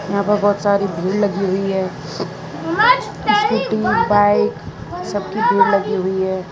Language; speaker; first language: Hindi; non-native, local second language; Gujarati